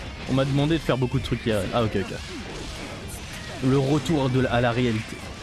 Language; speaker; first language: French; native; French